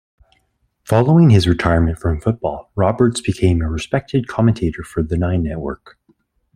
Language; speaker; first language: English; native; English